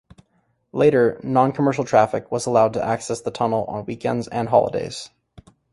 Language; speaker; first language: English; native; English